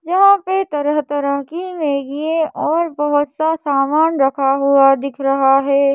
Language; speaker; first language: Hindi; native; Hindi